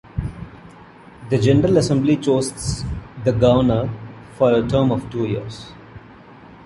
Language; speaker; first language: English; non-native, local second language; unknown